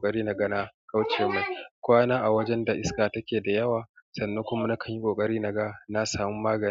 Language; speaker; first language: Hausa; native; Hausa